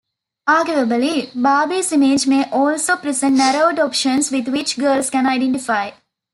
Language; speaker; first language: English; non-native, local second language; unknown